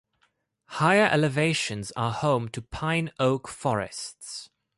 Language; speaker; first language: English; non-native, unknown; Greek